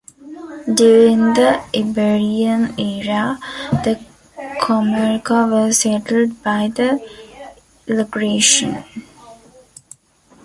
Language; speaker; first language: English; non-native, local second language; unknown